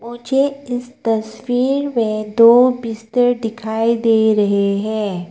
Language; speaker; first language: Hindi; non-native, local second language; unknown